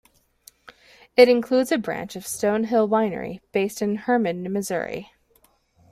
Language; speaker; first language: English; native; English